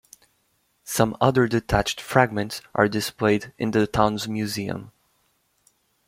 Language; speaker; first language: English; native; English